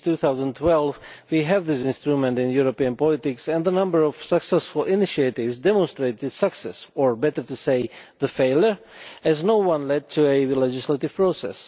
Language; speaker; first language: English; non-native, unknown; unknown